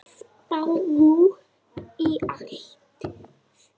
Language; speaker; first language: Icelandic; native; Icelandic